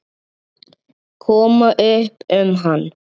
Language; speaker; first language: Icelandic; native; Icelandic